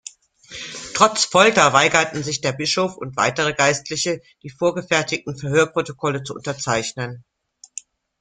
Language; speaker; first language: German; native; German